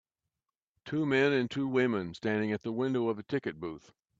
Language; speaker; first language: English; native; English